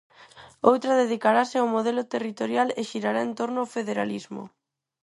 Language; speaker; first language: Galician; non-native, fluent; Spanish